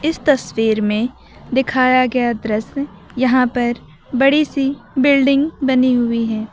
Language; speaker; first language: Hindi; native; Hindi